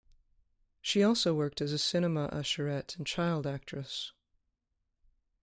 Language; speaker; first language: English; native; English